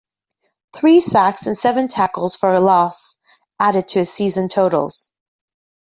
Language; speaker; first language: English; native; English